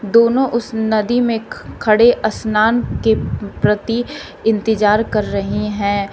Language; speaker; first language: Hindi; native; Hindi